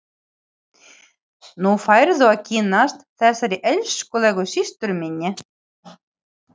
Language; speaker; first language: Icelandic; non-native, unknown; Ukrainian